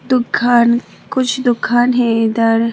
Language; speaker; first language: Hindi; non-native, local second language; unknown